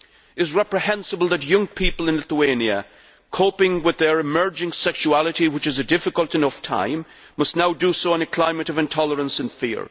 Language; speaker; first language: English; native; English